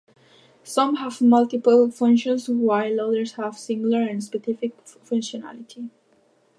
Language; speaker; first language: English; non-native, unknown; Galician